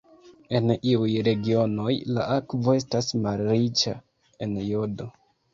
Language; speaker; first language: Esperanto; non-native, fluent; Kinyarwanda